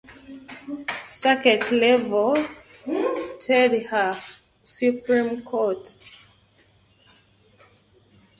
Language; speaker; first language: English; native; English